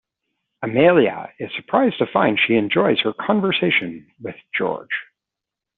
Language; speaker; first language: English; native; English